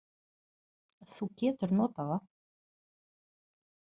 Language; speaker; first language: Icelandic; non-native, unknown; Portuguese